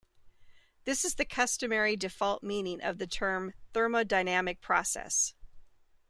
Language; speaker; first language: English; native; English